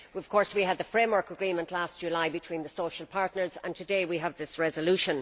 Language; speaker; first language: English; native; English